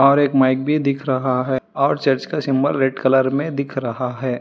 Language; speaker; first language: Hindi; non-native, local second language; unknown